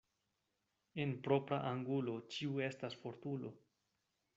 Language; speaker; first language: Esperanto; non-native, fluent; Spanish